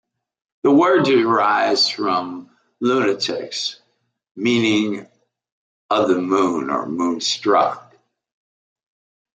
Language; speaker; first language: English; native; English